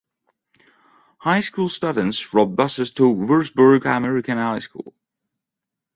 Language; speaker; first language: English; non-native, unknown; French